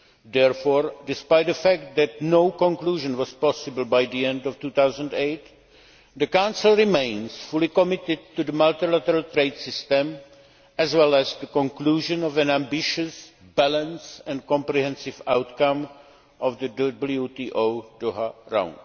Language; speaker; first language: English; non-native, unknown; Czech